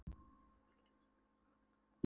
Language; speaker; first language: Icelandic; non-native, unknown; Polish